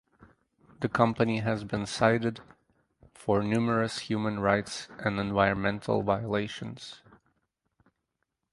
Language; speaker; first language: English; native; English